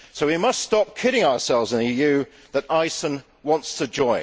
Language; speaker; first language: English; native; English